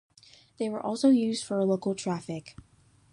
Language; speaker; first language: English; native; English